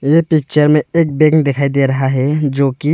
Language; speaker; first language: Hindi; early bilingual, other home language; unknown